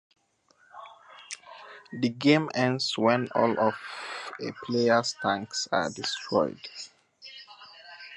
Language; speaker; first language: English; non-native, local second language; Hausa